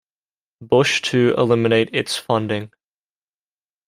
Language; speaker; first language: English; native; English